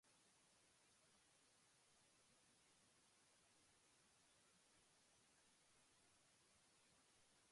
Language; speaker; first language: English; non-native, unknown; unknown